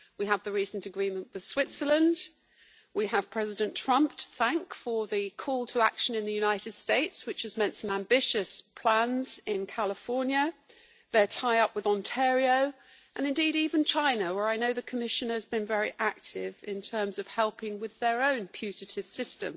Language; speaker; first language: English; native; English